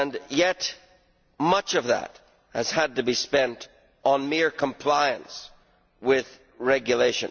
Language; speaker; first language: English; native; English